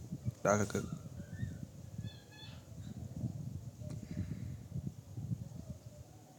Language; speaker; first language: Hausa; native; Hausa